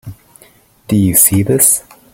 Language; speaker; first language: English; native; English